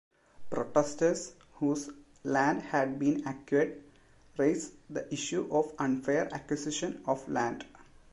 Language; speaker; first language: English; non-native, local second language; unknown